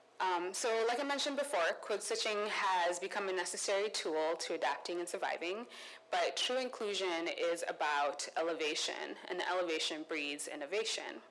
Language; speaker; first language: English; non-native, local second language; Kikuyu